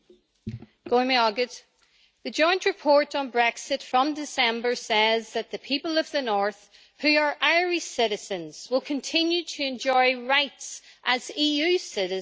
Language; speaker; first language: English; native; English